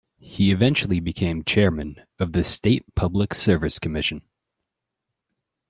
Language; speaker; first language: English; native; English